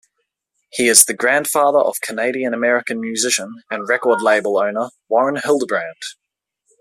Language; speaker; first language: English; native; English